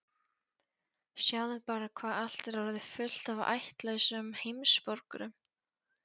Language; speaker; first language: Icelandic; non-native, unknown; Polish